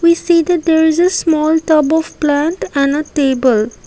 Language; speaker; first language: English; non-native, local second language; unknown